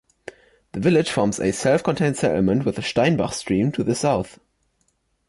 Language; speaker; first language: English; non-native, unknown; German